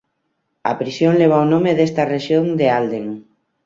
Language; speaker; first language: Galician; native; Galician